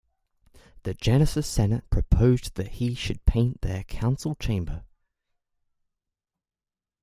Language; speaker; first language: English; native; English